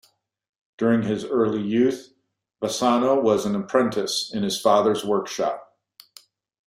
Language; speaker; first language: English; native; English